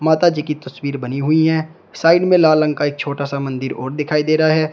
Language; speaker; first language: Hindi; native; Hindi